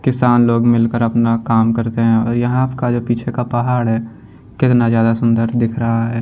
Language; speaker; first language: Hindi; non-native, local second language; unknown